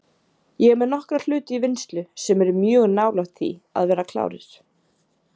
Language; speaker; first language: Icelandic; native; Icelandic